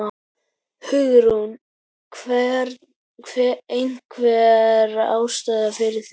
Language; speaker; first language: Icelandic; native; Icelandic